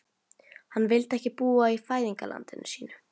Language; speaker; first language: Icelandic; non-native, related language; Norwegian